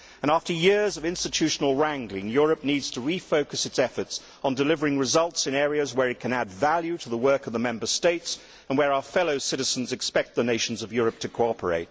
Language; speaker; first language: English; native; English